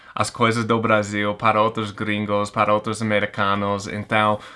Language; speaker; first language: Portuguese; non-native, fluent; English